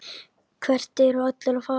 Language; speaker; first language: Icelandic; native; Icelandic